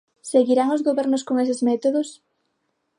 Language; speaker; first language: Galician; non-native, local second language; Spanish